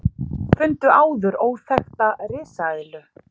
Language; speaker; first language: Icelandic; native; Icelandic